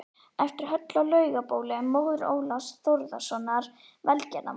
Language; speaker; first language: Icelandic; native; Icelandic